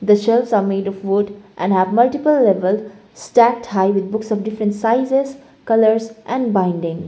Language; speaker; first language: English; non-native, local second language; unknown